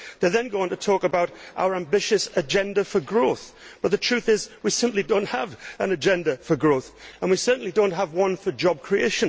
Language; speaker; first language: English; native; English